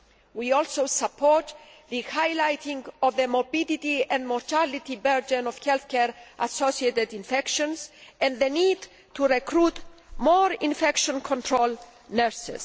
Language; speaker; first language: English; non-native, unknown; Greek